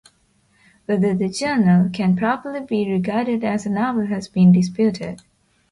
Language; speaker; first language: English; non-native, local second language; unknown